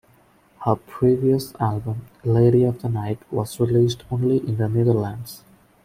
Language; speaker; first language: English; non-native, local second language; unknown